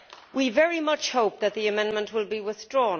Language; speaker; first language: English; native; English